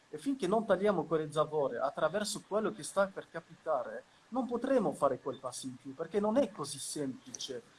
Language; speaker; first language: Italian; non-native, fluent; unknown